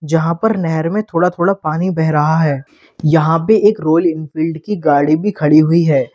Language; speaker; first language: Hindi; native; Hindi